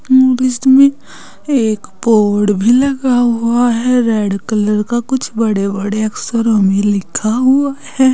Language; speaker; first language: Hindi; native; Hindi